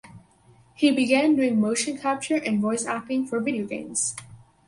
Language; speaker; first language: English; native; English